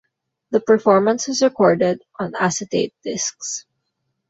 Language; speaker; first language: English; non-native, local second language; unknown